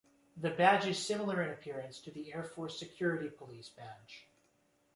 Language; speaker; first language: English; native; English